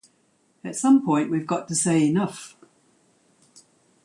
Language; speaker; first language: English; native; English